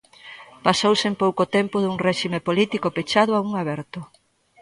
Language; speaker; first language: Galician; native; Galician